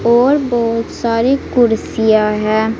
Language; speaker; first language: Hindi; native; Hindi